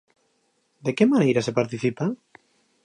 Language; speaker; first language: Galician; native; Galician